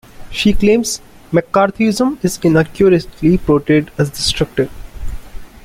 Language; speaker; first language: English; non-native, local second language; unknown